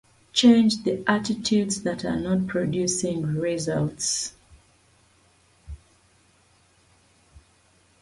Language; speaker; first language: English; non-native, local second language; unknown